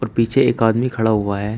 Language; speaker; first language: Hindi; native; Hindi